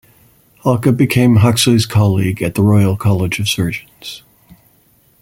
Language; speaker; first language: English; native; English